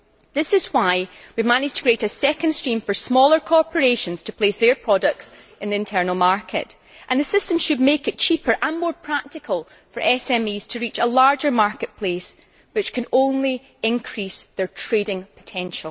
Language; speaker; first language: English; native; English